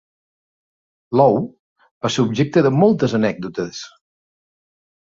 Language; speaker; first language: Catalan; native; Catalan